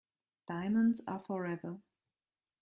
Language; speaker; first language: English; non-native, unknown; German